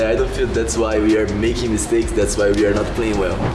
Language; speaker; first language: English; non-native, learner; Portuguese